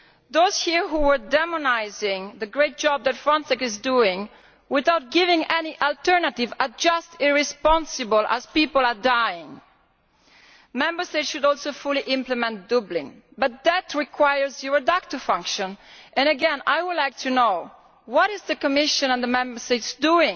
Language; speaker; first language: English; non-native, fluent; Italian